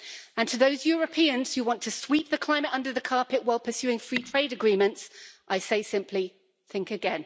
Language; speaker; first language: English; native; English